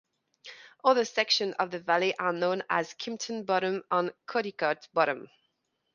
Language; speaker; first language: English; non-native, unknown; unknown